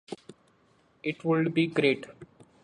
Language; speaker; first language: English; non-native, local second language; Marathi